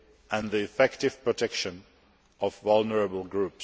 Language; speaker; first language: English; non-native, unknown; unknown